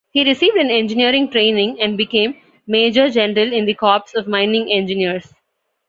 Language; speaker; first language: English; non-native, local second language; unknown